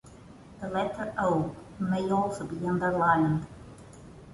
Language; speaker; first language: English; non-native, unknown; Portuguese